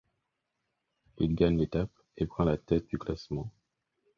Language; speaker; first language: French; non-native, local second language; Haitian Creole